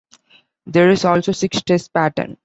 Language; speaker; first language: English; non-native, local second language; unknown